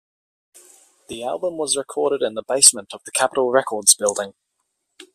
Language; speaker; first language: English; native; English